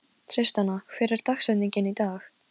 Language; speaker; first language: Icelandic; non-native, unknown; Polish